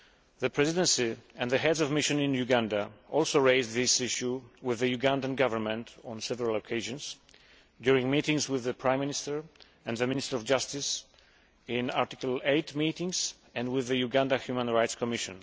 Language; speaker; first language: English; non-native, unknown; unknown